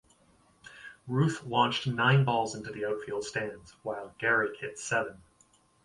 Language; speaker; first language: English; native; English